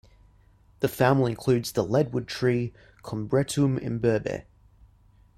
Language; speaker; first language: English; native; English